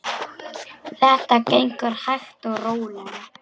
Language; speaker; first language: Icelandic; non-native, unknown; Polish